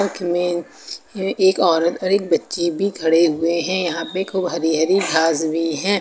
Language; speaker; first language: Hindi; native; Hindi